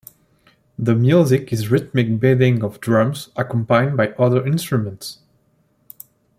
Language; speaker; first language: English; non-native, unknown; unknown